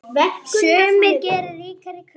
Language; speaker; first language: Icelandic; native; Icelandic